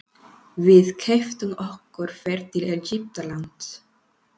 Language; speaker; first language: Icelandic; non-native, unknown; Spanish